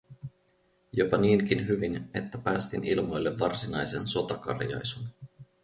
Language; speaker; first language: Finnish; native; Finnish